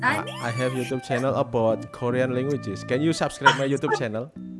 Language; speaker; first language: English; non-native, learner; Indonesian